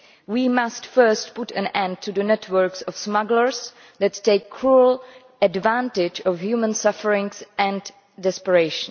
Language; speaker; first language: English; non-native, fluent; Czech